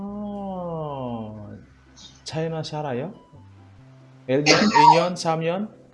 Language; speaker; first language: Korean; non-native, learner; Indonesian